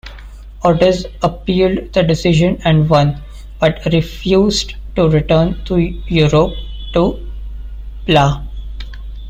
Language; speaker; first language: English; non-native, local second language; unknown